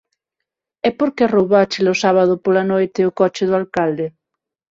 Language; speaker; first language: Galician; non-native, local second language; Spanish